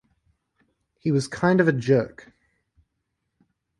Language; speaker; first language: English; native; English